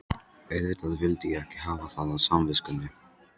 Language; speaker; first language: Icelandic; non-native, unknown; Polish